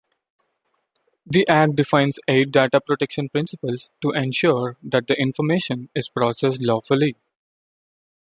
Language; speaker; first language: English; non-native, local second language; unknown